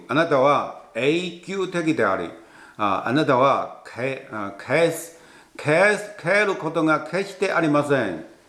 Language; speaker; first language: Japanese; non-native, fluent; Chinese